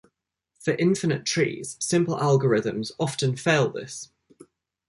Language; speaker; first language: English; native; English